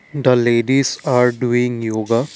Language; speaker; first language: English; non-native, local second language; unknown